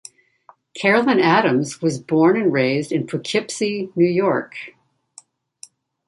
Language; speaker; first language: English; native; English